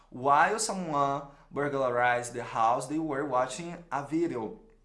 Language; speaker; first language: English; non-native, fluent; Portuguese